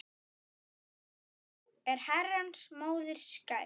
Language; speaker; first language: Icelandic; native; Icelandic